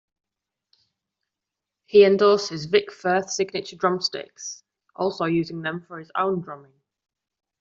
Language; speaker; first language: English; non-native, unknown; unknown